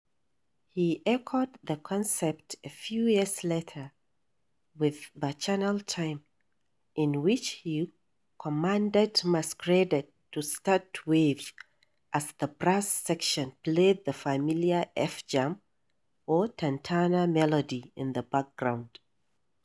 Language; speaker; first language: English; non-native, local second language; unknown